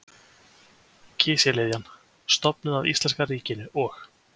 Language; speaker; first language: Icelandic; native; Icelandic